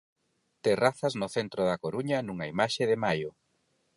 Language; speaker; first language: Galician; non-native, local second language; Spanish